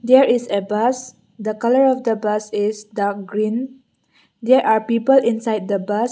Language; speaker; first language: English; non-native, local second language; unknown